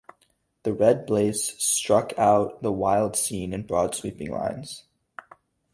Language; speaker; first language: English; native; English